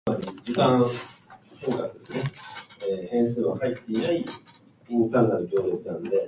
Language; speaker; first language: English; non-native, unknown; Japanese